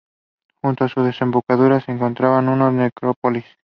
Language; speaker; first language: English; non-native, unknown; Spanish